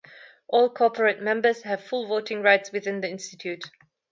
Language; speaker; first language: English; non-native, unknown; German